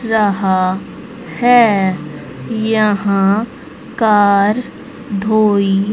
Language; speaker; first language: Hindi; native; Hindi